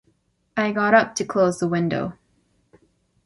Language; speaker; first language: English; native; English